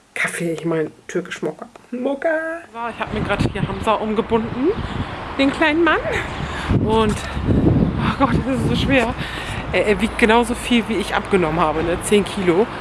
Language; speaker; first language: German; early bilingual, other home language; Turkish